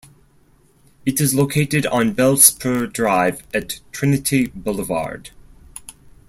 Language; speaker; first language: English; non-native, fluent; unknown